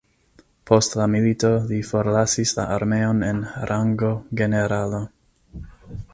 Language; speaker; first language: Esperanto; non-native, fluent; English